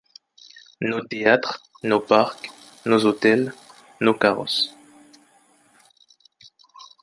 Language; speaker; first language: French; non-native, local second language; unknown